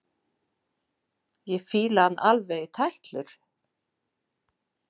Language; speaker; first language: Icelandic; non-native, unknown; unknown